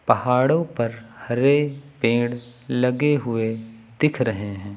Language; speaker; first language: Hindi; native; Hindi